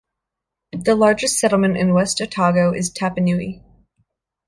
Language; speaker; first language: English; native; English